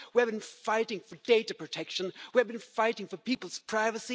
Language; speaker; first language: English; non-native, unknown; Swedish